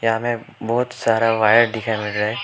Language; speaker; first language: Hindi; early bilingual, other home language; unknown